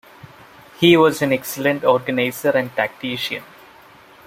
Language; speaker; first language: English; non-native, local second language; Malayalam